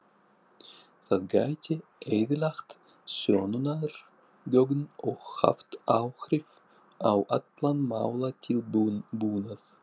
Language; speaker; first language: Icelandic; non-native, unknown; Russian